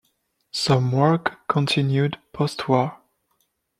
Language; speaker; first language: English; non-native, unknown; French